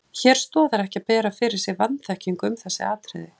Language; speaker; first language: Icelandic; native; Icelandic